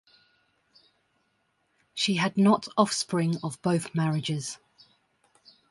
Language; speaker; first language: English; native; English